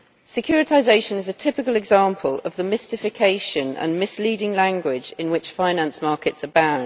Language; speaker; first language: English; native; English